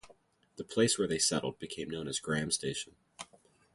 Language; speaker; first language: English; native; English